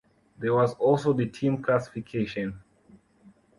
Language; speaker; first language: English; non-native, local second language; Kinyarwanda